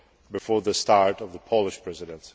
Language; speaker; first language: English; non-native, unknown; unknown